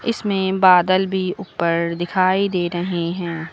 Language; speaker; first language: Hindi; native; Hindi